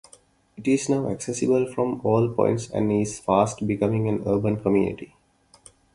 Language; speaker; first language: English; non-native, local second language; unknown